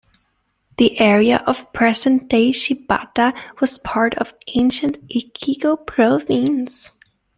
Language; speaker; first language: English; native; English